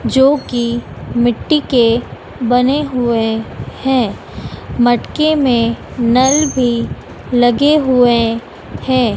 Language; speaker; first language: Hindi; native; Hindi